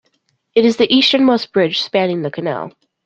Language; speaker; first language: English; native; English